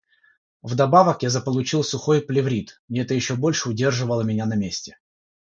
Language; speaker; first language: Russian; non-native, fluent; Georgian